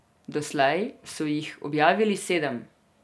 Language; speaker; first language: Slovenian; non-native, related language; Serbian